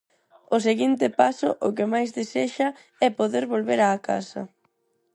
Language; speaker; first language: Galician; non-native, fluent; Spanish